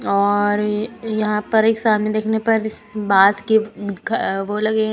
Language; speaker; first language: Hindi; native; Hindi